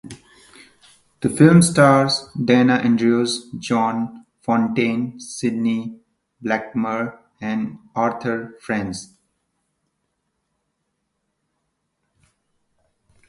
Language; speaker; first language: English; non-native, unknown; Nepali